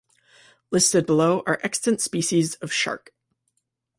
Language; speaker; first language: English; native; English